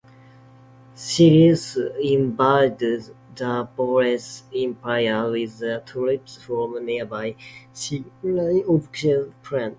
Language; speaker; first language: English; non-native, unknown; Japanese